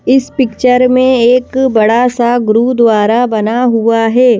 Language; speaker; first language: Hindi; native; Hindi